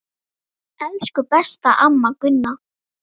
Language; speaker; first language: Icelandic; native; Icelandic